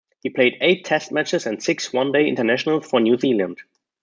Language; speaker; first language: English; non-native, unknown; German